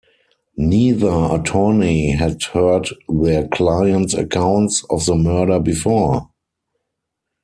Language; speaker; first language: English; non-native, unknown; German